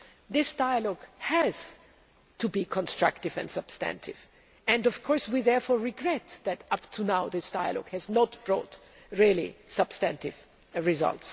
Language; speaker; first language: English; non-native, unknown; German